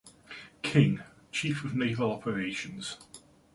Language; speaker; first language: English; native; English